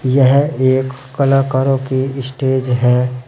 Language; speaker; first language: Hindi; native; Hindi